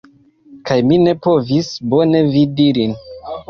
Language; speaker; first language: Esperanto; non-native, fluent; Kinyarwanda